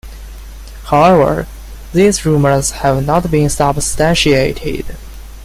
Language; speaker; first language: English; non-native, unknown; Chinese